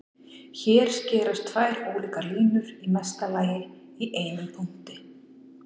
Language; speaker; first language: Icelandic; native; Icelandic